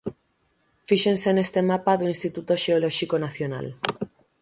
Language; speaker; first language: Galician; native; Galician